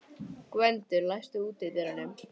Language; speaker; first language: Icelandic; non-native, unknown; English